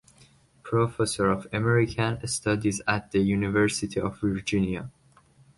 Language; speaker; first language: English; non-native, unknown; Persian